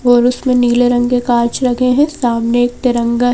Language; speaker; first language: Hindi; native; Hindi